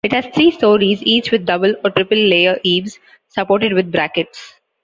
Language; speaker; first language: English; non-native, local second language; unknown